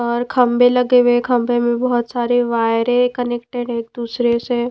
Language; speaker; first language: Hindi; non-native, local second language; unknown